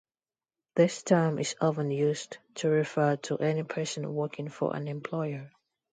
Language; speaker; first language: English; non-native, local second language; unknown